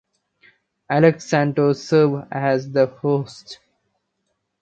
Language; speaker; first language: English; non-native, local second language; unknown